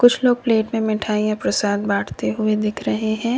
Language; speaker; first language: Hindi; native; Hindi